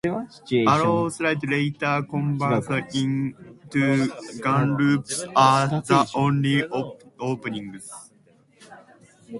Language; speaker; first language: English; native; English